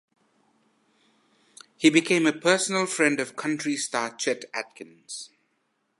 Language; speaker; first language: English; native; English